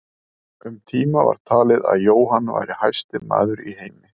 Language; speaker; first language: Icelandic; native; Icelandic